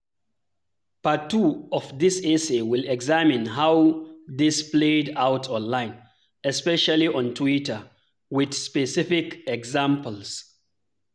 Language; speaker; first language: English; non-native, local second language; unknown